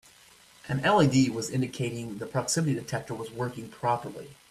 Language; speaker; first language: English; native; English